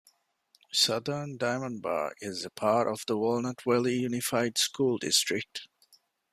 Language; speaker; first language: English; non-native, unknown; Divehi